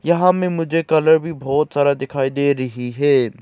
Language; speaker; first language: Hindi; non-native, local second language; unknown